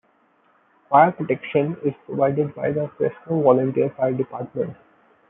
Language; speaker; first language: English; non-native, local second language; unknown